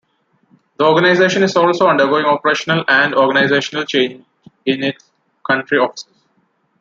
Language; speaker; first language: English; non-native, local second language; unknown